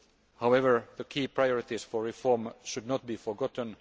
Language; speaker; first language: English; non-native, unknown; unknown